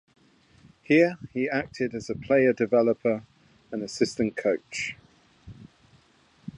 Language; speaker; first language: English; native; English